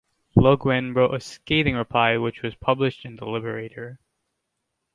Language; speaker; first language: English; native; English